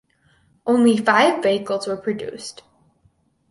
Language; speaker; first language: English; native; English